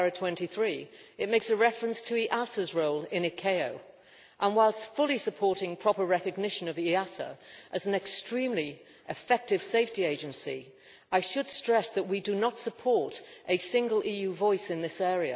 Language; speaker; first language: English; native; English